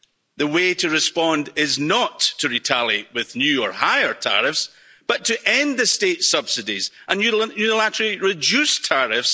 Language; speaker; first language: English; native; English